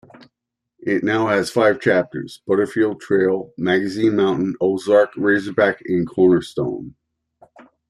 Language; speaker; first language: English; native; English